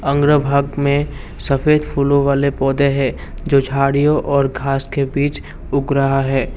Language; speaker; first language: Hindi; non-native, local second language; Assamese